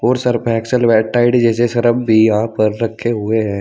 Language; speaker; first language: Hindi; native; Hindi